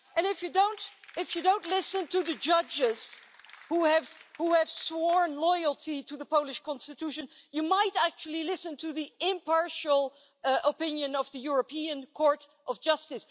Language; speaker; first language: English; non-native, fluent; Dutch